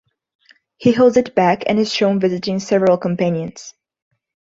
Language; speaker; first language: English; non-native, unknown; Portuguese